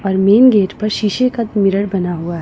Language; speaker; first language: Hindi; non-native, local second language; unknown